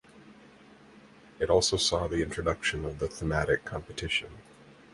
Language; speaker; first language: English; native; English